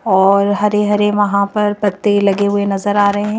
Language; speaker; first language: Hindi; native; Hindi